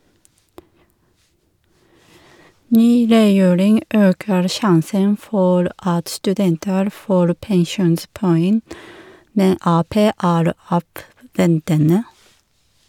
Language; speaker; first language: Norwegian; non-native, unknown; Japanese